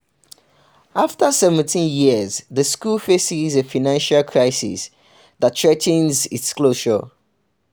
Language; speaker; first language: English; non-native, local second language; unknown